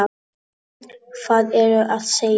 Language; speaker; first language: Icelandic; non-native, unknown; Polish